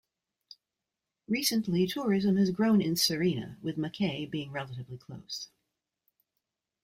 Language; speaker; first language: English; native; English